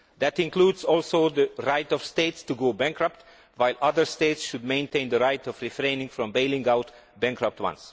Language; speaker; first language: English; non-native, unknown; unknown